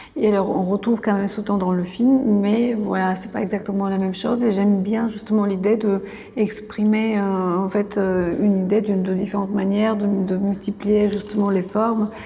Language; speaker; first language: French; non-native, fluent; Bulgarian